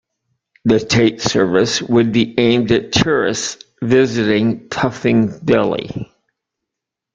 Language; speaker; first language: English; native; English